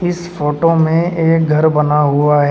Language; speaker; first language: Hindi; native; Hindi